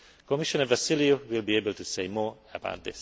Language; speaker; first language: English; non-native, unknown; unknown